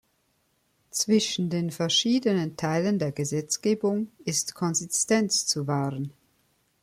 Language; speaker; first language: German; native; German